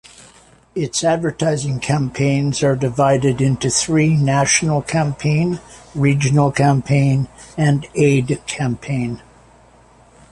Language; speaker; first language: English; native; English